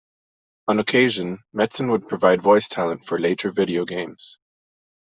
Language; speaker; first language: English; non-native, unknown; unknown